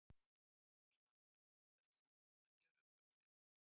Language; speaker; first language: Icelandic; native; Icelandic